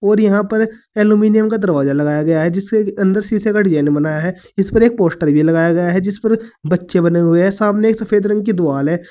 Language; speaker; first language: Hindi; native; Hindi